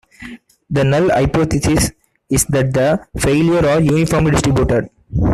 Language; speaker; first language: English; native; English